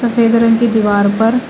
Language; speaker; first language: Hindi; native; Hindi